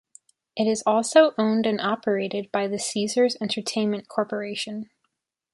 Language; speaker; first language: English; native; English